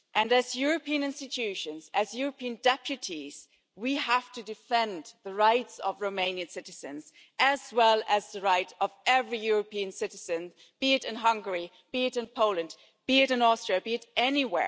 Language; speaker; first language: English; non-native, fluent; German